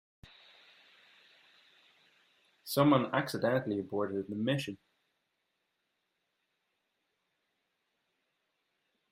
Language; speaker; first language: English; native; English